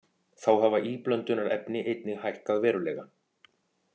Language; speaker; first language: Icelandic; native; Icelandic